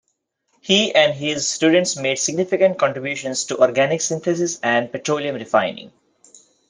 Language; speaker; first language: English; non-native, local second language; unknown